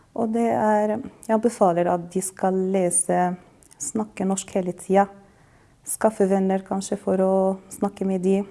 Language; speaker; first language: Norwegian; non-native, fluent; Arabic